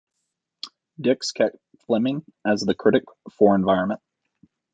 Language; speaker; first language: English; native; English